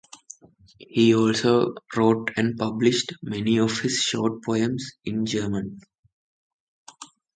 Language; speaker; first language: English; non-native, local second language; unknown